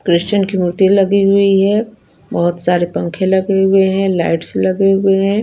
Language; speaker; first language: Hindi; non-native, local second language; Punjabi